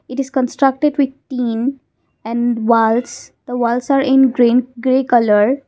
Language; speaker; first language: English; non-native, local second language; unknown